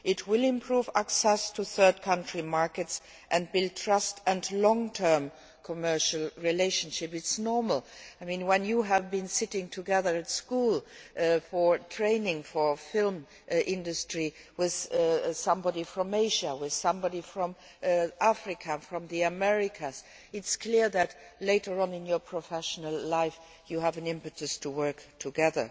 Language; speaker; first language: English; non-native, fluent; Luxembourgish